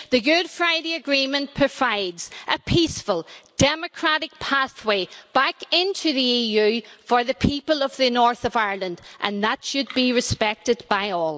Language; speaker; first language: English; native; English